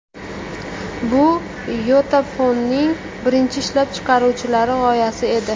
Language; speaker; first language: Uzbek; native; Uzbek